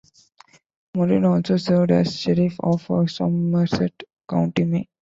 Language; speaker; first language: English; non-native, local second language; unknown